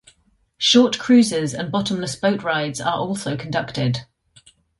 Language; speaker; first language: English; native; English